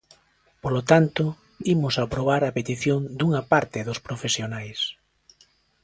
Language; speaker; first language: Galician; native; Galician